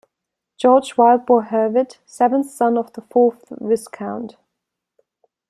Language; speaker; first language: English; non-native, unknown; German